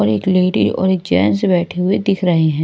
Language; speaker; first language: Hindi; non-native, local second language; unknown